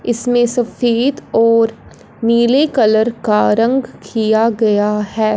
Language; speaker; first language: Hindi; non-native, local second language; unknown